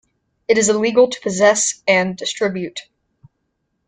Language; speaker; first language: English; native; English